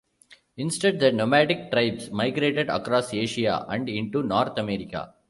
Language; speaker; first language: English; non-native, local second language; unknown